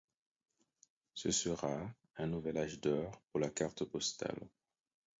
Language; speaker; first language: French; non-native, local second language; Haitian Creole